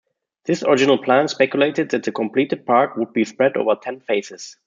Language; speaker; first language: English; non-native, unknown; German